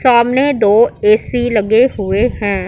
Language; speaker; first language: Hindi; non-native, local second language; Punjabi